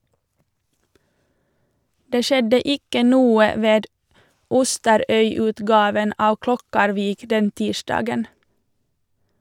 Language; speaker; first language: Norwegian; non-native, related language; Swedish